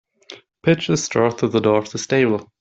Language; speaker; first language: English; non-native, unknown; German